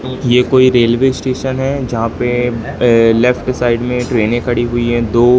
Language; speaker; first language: Hindi; native; Hindi